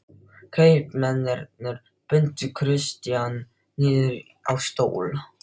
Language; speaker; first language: Icelandic; non-native, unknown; Filipino